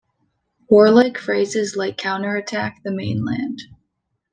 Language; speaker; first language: English; native; English